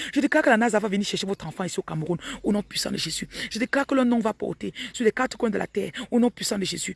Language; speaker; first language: French; non-native, local second language; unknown